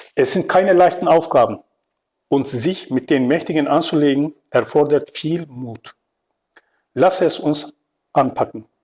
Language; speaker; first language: German; non-native, fluent; Turkish